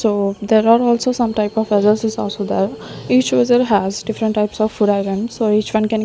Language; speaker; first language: English; non-native, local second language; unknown